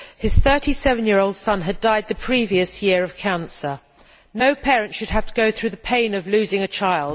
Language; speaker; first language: English; native; English